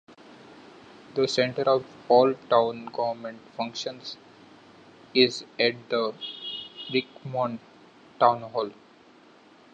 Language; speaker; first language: English; non-native, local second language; Marathi